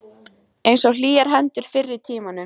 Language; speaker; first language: Icelandic; native; Icelandic